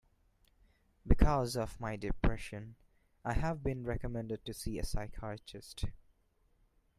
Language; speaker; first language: English; non-native, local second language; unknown